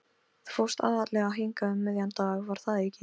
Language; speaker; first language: Icelandic; non-native, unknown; Polish